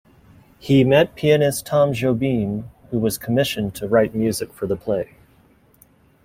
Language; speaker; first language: English; native; English